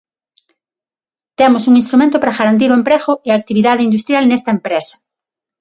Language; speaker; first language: Galician; non-native, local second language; Spanish